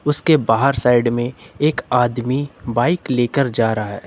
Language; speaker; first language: Hindi; native; Hindi